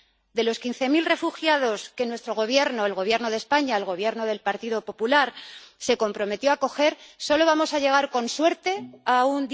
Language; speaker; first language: Spanish; native; Spanish